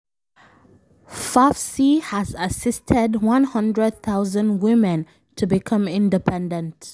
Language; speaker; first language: English; non-native, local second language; Hausa